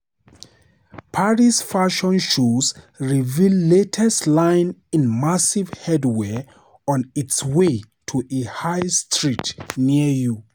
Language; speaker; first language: English; non-native, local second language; Hausa